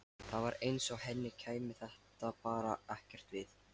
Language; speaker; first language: Icelandic; non-native, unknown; Lithuanian